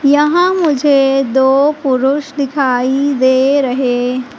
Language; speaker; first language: Hindi; native; Hindi